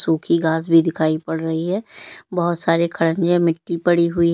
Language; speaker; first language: Hindi; native; Hindi